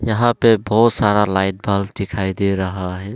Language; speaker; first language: Hindi; early bilingual, other home language; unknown